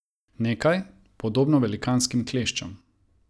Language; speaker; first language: Slovenian; non-native, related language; Croatian